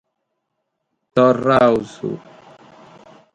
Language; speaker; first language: Sardinian; native; Sardinian